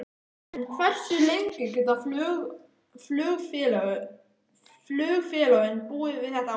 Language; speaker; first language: Icelandic; native; Icelandic